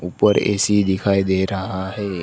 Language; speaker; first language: Hindi; non-native, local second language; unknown